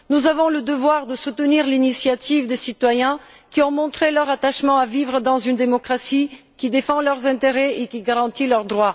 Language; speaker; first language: French; non-native, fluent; Bulgarian